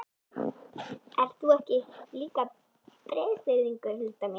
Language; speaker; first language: Icelandic; native; Icelandic